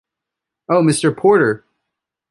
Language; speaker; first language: English; native; English